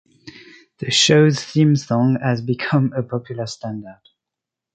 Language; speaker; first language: English; non-native, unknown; French